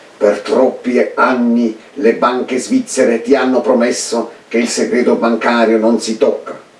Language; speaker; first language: Italian; early bilingual, heritage; Italian